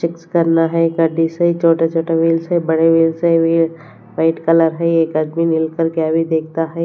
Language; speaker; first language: Hindi; non-native, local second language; Punjabi